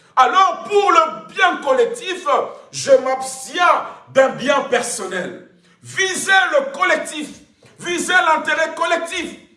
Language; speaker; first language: French; non-native, local second language; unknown